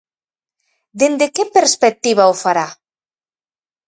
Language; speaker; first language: Galician; native; Galician